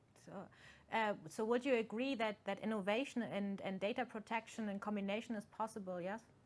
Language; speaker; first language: English; non-native, fluent; German